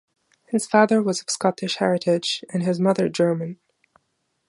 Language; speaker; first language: English; non-native, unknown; German